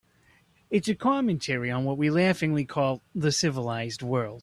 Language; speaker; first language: English; native; English